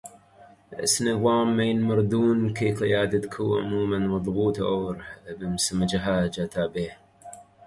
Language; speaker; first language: English; native; English